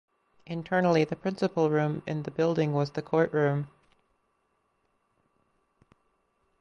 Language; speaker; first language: English; native; English